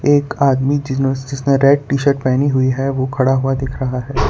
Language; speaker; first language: Hindi; non-native, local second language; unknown